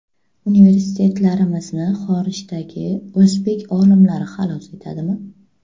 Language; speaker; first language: Uzbek; native; Uzbek